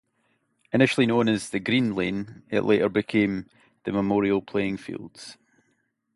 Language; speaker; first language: English; native; English